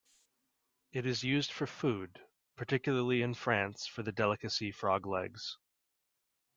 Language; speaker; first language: English; native; English